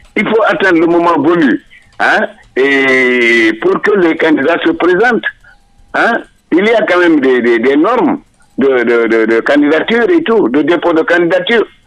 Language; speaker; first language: French; non-native, local second language; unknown